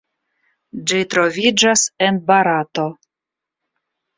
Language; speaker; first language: Esperanto; non-native, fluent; Russian